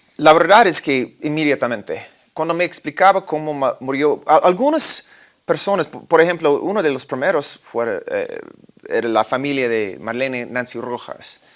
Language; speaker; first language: Spanish; non-native, fluent; English